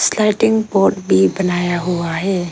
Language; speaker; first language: Hindi; non-native, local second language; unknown